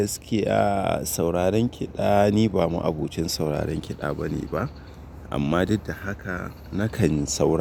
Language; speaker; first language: Hausa; native; Hausa